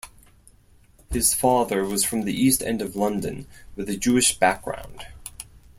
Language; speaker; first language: English; non-native, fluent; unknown